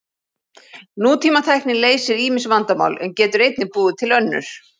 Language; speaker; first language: Icelandic; native; Icelandic